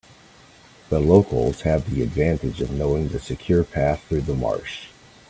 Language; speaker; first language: English; native; English